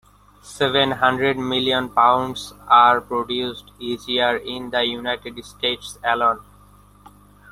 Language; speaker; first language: English; non-native, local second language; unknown